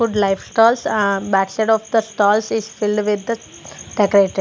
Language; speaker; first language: English; non-native, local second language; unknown